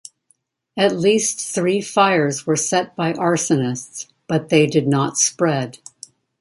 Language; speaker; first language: English; native; English